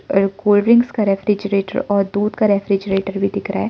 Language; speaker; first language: Hindi; non-native, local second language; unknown